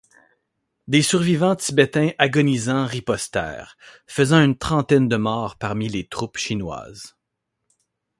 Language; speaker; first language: French; native; French